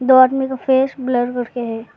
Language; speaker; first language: Hindi; non-native, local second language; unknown